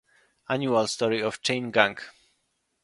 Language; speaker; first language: English; non-native, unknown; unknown